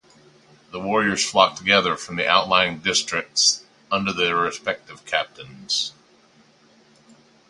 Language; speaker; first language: English; native; English